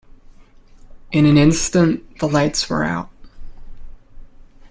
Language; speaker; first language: English; native; English